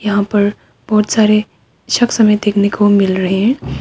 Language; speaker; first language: Hindi; non-native, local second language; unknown